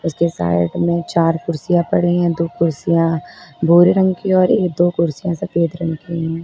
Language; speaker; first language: Hindi; native; Hindi